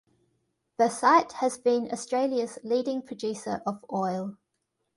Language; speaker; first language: English; native; English